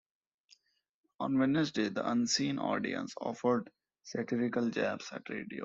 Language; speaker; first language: English; non-native, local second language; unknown